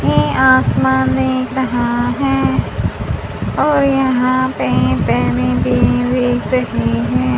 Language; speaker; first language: Hindi; native; Hindi